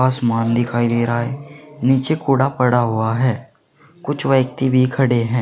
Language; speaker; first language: Hindi; native; Hindi